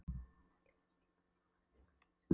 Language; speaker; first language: Icelandic; non-native, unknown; Polish